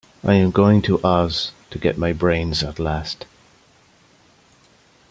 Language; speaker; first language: English; native; English